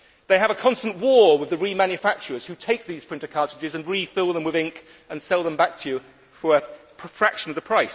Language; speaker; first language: English; native; English